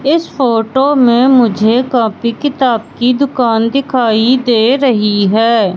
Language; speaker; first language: Hindi; native; Hindi